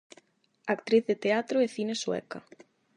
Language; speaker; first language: Galician; non-native, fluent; Spanish